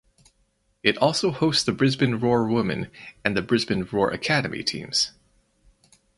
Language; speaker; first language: English; native; English